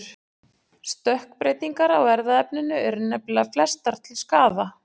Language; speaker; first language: Icelandic; native; Icelandic